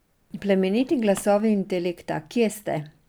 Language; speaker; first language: Slovenian; non-native, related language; Serbian